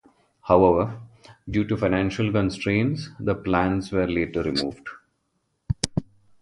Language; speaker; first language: English; non-native, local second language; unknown